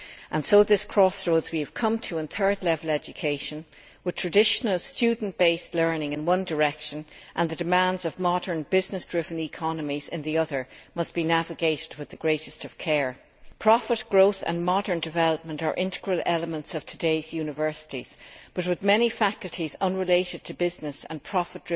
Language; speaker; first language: English; native; English